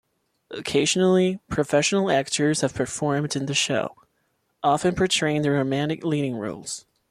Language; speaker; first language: English; non-native, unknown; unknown